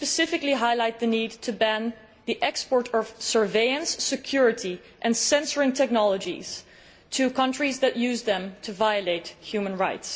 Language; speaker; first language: English; non-native, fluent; Dutch